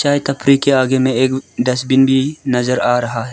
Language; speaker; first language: Hindi; early bilingual, other home language; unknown